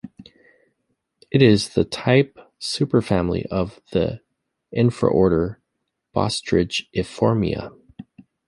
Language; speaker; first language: English; native; English